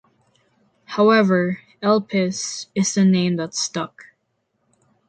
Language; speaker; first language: English; non-native, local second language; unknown